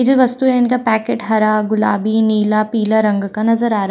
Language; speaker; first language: Hindi; native; Hindi